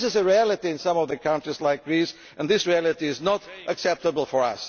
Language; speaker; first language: English; non-native, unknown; German